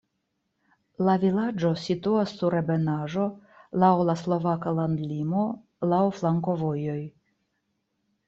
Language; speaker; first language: Esperanto; non-native, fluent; Russian